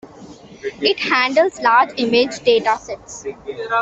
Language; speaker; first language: English; non-native, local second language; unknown